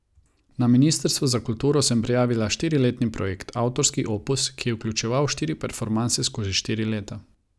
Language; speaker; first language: Slovenian; non-native, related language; Croatian